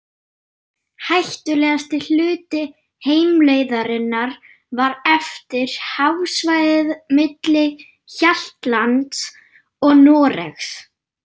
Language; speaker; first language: Icelandic; non-native, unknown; German